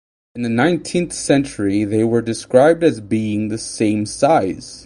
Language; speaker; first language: English; native; English